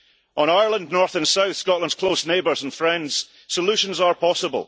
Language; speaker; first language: English; early bilingual, heritage; English